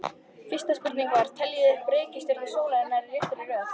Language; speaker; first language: Icelandic; native; Icelandic